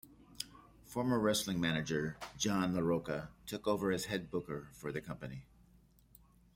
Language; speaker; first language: English; native; English